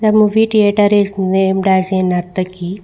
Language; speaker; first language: English; non-native, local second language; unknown